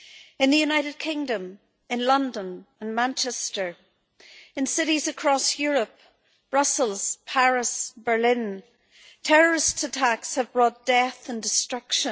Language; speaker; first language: English; native; English